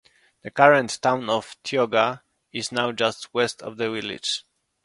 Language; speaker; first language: English; non-native, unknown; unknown